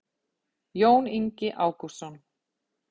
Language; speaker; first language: Icelandic; native; Icelandic